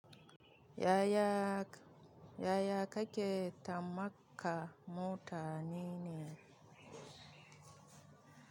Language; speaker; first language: Hausa; native; Hausa